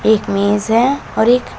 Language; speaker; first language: Hindi; native; Hindi